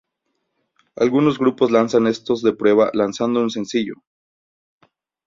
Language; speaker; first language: Spanish; native; Spanish